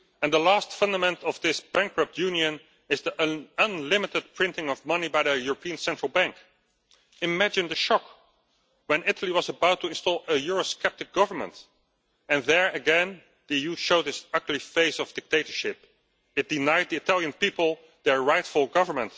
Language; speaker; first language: English; non-native, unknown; Dutch